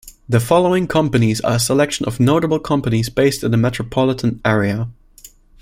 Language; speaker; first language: English; non-native, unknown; German